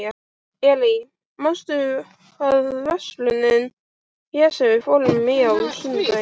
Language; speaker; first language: Icelandic; native; Icelandic